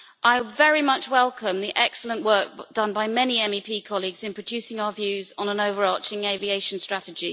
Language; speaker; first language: English; native; English